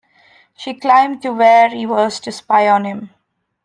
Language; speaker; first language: English; non-native, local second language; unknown